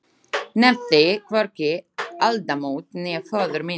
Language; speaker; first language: Icelandic; non-native, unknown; Slovak